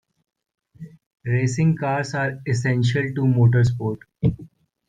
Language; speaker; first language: English; non-native, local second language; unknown